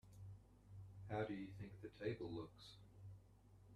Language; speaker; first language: English; native; English